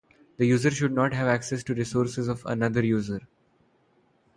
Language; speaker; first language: English; non-native, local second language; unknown